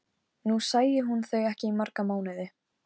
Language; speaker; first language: Icelandic; non-native, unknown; Polish